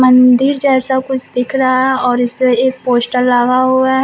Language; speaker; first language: Hindi; native; Hindi